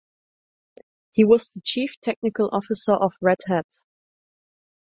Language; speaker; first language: English; non-native, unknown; German